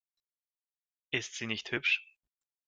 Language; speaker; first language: German; non-native, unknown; Russian